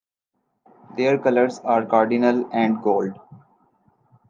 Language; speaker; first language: English; non-native, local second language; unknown